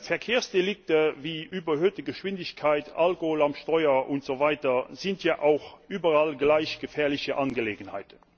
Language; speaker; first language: German; non-native, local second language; Luxembourgish